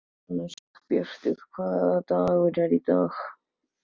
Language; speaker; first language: Icelandic; native; Icelandic